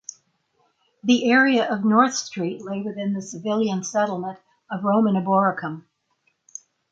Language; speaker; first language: English; native; English